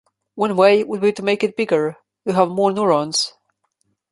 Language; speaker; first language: English; non-native, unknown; Slovenian